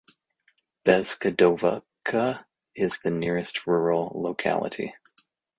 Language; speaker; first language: English; native; English